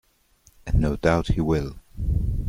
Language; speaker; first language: English; non-native, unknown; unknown